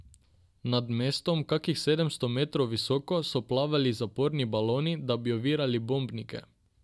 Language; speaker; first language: Slovenian; non-native, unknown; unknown